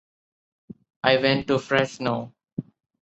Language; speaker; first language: English; non-native, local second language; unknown